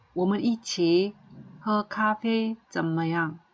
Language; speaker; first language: Chinese; non-native, fluent; Korean